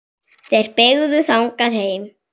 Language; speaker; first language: Icelandic; native; Icelandic